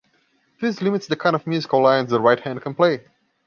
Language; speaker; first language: English; non-native, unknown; Portuguese